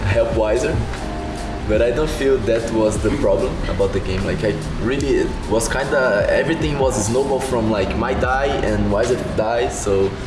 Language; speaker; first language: English; non-native, learner; Portuguese